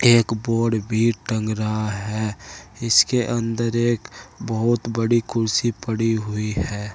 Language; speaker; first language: Hindi; native; Hindi